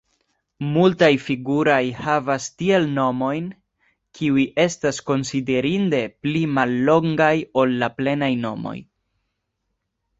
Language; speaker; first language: Esperanto; non-native, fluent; Spanish